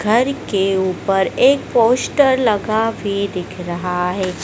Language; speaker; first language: Hindi; native; Hindi